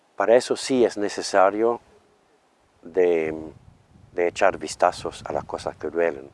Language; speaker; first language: Spanish; non-native, fluent; German